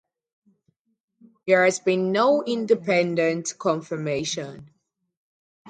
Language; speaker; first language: English; native; English